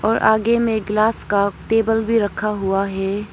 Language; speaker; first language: Hindi; non-native, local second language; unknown